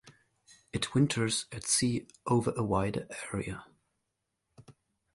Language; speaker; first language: English; non-native, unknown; German